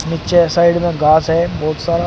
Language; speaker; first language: Hindi; native; Hindi